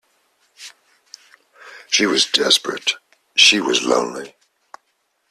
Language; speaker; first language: English; native; English